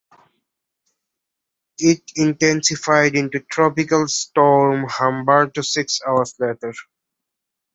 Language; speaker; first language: English; non-native, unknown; Bangla